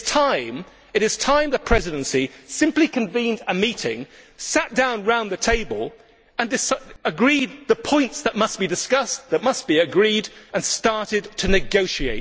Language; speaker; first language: English; native; English